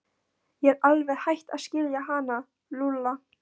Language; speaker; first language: Icelandic; non-native, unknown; Polish